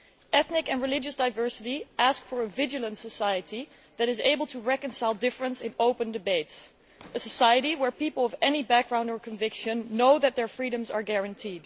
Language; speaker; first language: English; non-native, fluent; Dutch